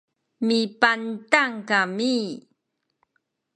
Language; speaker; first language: Sakizaya; non-native, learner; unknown